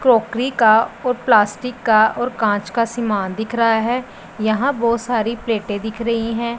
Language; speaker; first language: Hindi; non-native, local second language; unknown